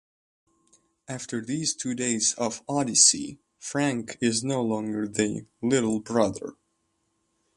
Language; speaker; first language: English; native; English